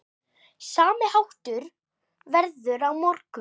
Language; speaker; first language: Icelandic; native; Icelandic